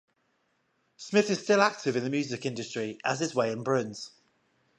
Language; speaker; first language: English; native; English